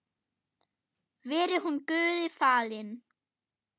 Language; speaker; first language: Icelandic; non-native, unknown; German